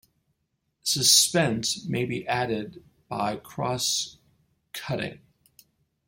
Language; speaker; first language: English; native; English